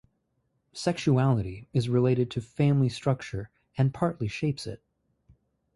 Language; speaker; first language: English; native; English